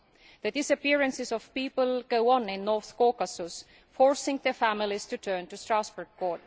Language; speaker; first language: English; non-native, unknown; Estonian